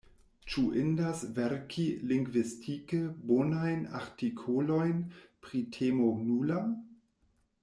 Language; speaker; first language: Esperanto; non-native, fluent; German